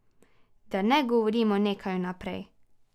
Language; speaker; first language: Slovenian; native; Slovenian